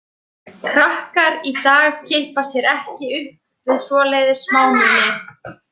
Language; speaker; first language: Icelandic; native; Icelandic